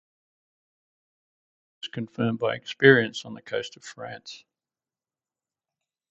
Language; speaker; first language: English; native; English